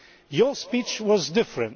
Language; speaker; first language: English; non-native, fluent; Polish